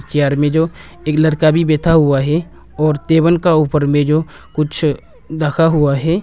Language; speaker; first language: Hindi; non-native, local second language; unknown